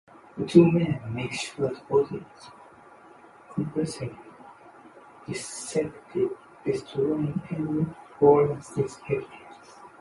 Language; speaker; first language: English; non-native, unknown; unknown